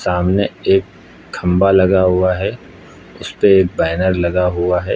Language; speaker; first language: Hindi; native; Hindi